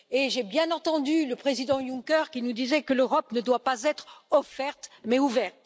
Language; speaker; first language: French; native; French